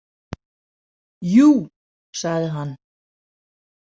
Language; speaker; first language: Icelandic; non-native, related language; Danish